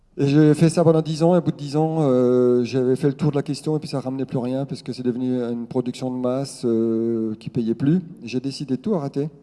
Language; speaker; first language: French; non-native, local second language; Swiss German